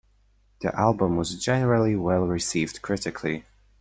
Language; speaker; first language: English; non-native, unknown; Polish